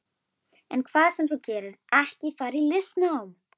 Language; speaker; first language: Icelandic; native; Icelandic